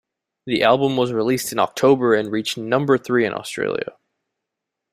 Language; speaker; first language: English; native; English